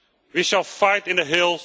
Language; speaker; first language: English; non-native, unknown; Dutch